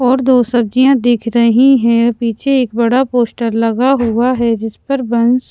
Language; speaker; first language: Hindi; non-native, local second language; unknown